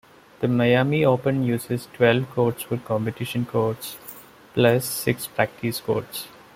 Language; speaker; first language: English; non-native, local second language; Malayalam